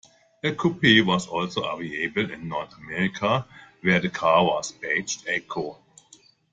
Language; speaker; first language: English; non-native, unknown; German